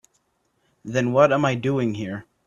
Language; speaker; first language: English; native; English